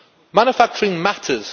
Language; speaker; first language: English; native; English